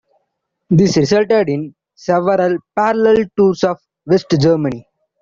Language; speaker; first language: English; non-native, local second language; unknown